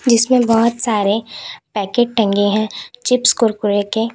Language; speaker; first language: Hindi; native; Hindi